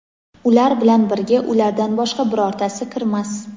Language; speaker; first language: Uzbek; native; Uzbek